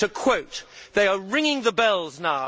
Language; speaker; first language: English; native; English